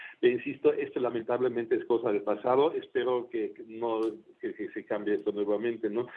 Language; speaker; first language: Spanish; non-native, fluent; German